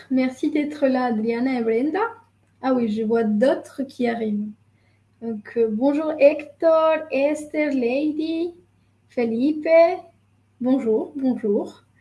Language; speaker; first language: French; non-native, fluent; Spanish